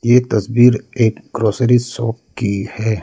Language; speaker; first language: Hindi; non-native, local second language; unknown